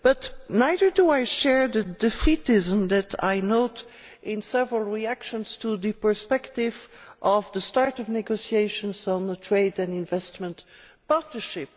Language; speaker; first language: English; non-native, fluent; Dutch